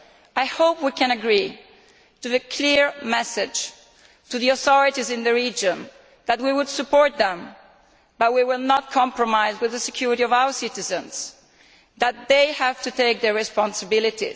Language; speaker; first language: English; non-native, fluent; Italian